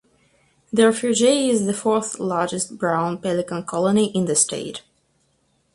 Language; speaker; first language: English; non-native, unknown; Russian